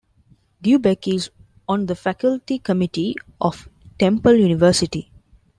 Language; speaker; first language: English; non-native, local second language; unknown